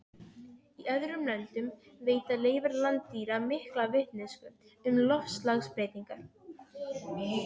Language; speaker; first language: Icelandic; non-native, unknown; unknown